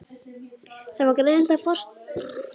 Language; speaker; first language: Icelandic; native; Icelandic